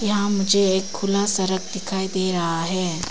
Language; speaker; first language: Hindi; non-native, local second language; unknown